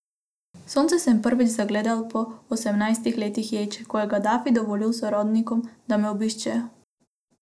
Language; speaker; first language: Slovenian; non-native, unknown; Macedonian